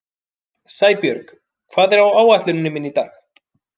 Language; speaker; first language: Icelandic; native; Icelandic